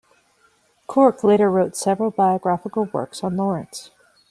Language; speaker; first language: English; native; English